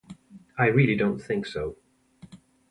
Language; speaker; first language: English; non-native, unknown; Danish